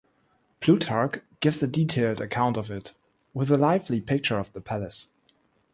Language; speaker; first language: English; non-native, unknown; German